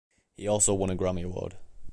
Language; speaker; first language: English; native; English